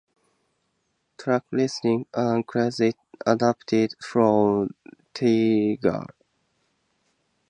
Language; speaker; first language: English; native; English